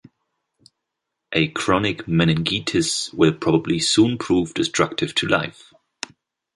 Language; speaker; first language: English; non-native, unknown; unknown